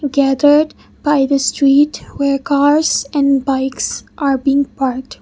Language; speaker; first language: English; non-native, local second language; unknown